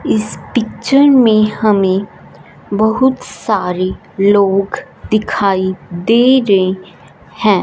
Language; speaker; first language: Hindi; non-native, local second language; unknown